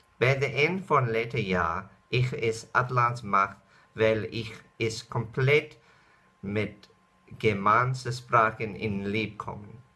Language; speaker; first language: German; non-native, related language; Dutch